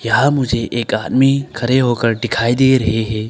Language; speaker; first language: Hindi; early bilingual, other home language; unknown